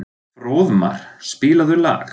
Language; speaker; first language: Icelandic; non-native, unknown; German